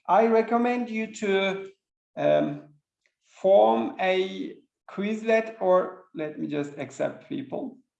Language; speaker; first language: English; non-native, fluent; Turkish